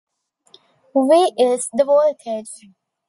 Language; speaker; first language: English; non-native, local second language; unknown